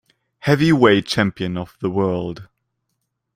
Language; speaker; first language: English; non-native, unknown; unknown